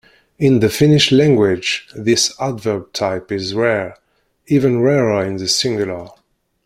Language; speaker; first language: English; non-native, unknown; Kabyle